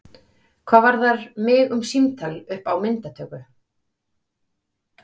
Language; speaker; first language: Icelandic; native; Icelandic